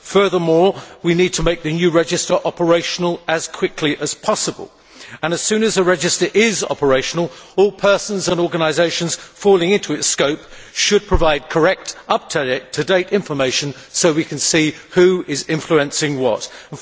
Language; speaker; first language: English; native; English